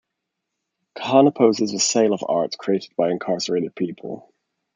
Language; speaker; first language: English; native; English